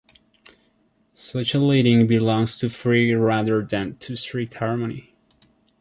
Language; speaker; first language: English; non-native, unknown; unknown